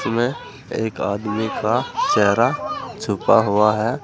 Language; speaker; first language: Hindi; native; Hindi